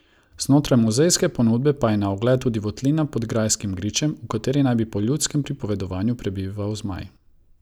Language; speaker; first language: Slovenian; non-native, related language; Croatian